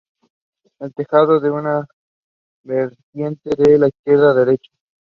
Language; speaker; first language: English; non-native, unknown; Spanish